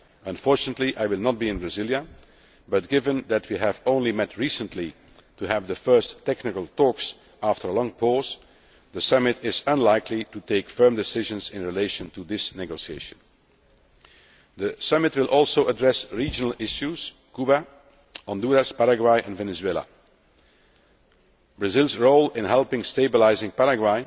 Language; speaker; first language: English; non-native, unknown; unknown